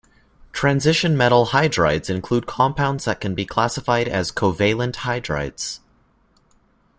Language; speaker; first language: English; native; English